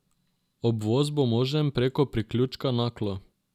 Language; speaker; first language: Slovenian; non-native, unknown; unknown